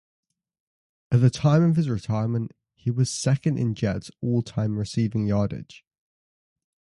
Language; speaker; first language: English; native; English